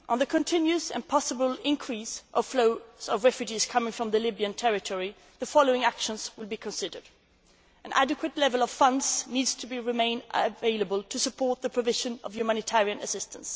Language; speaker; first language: English; non-native, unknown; Swedish